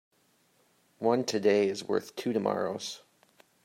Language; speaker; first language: English; native; English